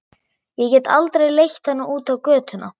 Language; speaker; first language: Icelandic; non-native, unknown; German